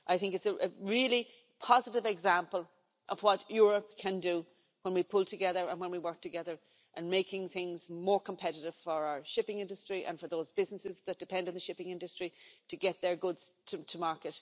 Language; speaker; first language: English; native; English